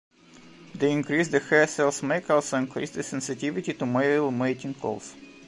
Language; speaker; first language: English; non-native, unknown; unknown